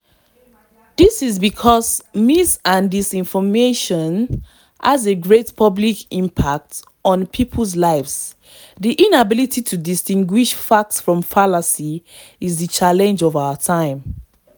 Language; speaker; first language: English; non-native, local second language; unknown